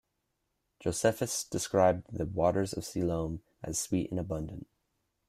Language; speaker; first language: English; native; English